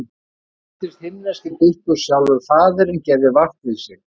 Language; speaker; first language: Icelandic; native; Icelandic